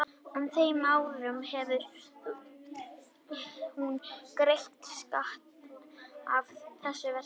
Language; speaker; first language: Icelandic; native; Icelandic